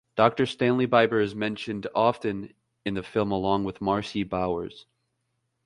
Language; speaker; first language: English; native; English